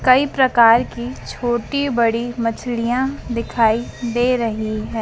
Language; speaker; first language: Hindi; native; Hindi